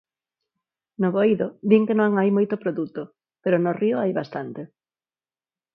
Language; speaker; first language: Galician; non-native, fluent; Spanish